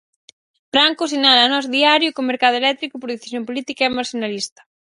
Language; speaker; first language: Galician; native; Galician